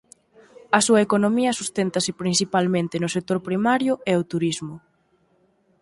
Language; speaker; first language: Galician; native; Galician